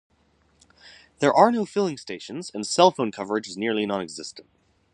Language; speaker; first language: English; native; English